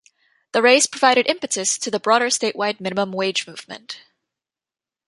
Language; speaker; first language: English; native; English